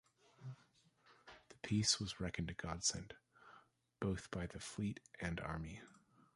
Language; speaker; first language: English; native; English